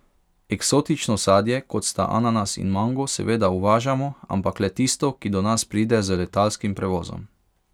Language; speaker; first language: Slovenian; non-native, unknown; Hungarian